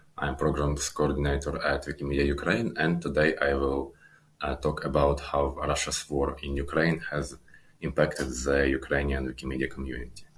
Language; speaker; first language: English; non-native, fluent; Ukrainian